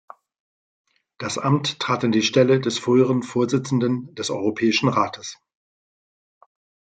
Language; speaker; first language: German; native; German